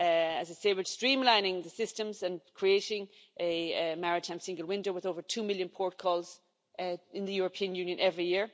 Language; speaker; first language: English; native; English